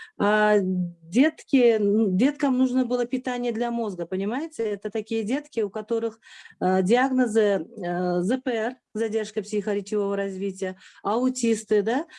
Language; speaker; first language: Russian; non-native, local second language; Uzbek